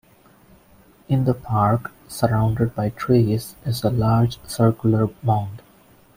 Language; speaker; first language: English; non-native, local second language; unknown